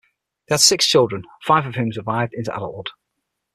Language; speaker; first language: English; native; English